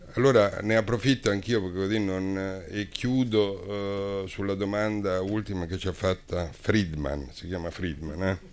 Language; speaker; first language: Italian; native; Italian